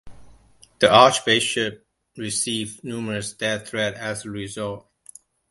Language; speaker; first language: English; non-native, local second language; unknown